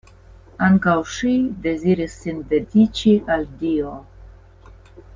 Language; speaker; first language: Esperanto; non-native, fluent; Russian